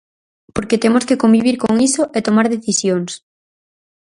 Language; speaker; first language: Galician; native; Galician